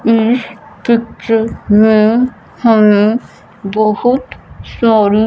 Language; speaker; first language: Hindi; non-native, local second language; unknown